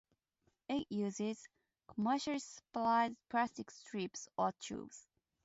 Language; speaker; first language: English; non-native, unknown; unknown